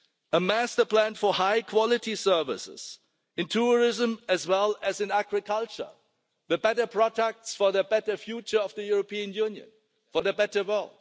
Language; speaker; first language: English; non-native, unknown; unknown